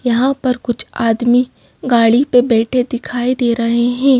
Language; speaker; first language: Hindi; native; Hindi